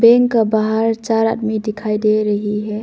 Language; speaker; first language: Hindi; non-native, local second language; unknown